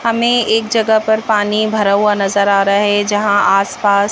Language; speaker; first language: Hindi; native; Hindi